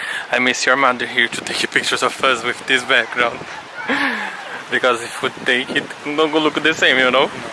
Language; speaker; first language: English; non-native, learner; Portuguese